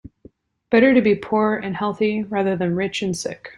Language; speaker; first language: English; native; English